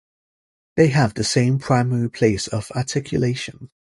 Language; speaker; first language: English; native; English